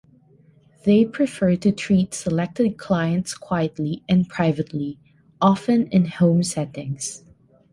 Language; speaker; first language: English; non-native, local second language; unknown